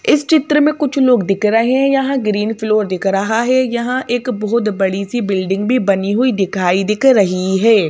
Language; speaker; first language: Hindi; native; Hindi